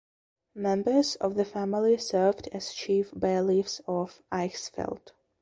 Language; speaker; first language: English; non-native, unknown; Belarusian